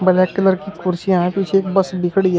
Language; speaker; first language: Hindi; native; Hindi